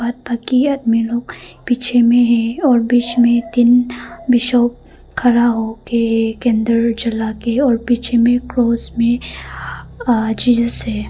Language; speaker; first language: Hindi; non-native, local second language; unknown